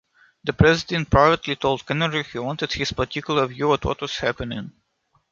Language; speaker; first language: English; non-native, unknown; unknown